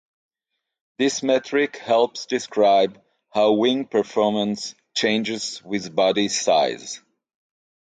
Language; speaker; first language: English; non-native, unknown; Hebrew